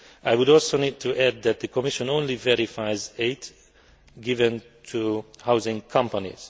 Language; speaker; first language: English; non-native, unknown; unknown